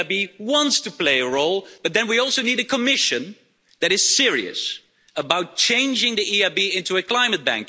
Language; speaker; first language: English; non-native, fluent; Dutch